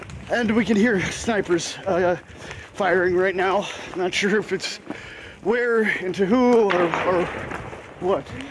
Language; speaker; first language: English; native; English